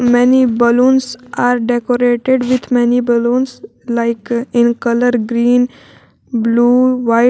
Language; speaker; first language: English; non-native, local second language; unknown